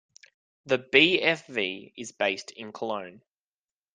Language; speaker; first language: English; native; English